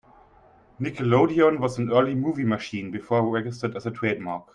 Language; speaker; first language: English; non-native, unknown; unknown